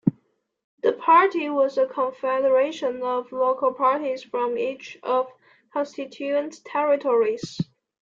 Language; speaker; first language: English; non-native, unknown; Chinese